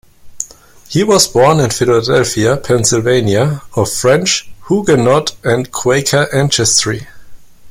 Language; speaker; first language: English; non-native, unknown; German